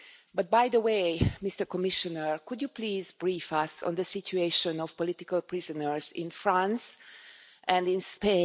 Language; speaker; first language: English; non-native, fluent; Hungarian